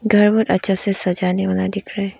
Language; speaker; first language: Hindi; non-native, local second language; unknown